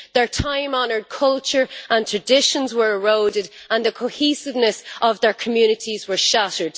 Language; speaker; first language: English; native; English